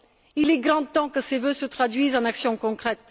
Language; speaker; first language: French; non-native, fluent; Bulgarian